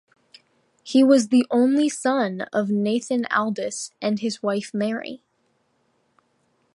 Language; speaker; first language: English; native; English